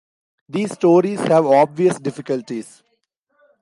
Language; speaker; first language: English; non-native, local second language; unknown